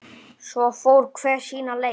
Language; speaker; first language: Icelandic; native; Icelandic